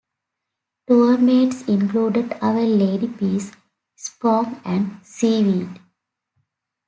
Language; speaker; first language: English; native; English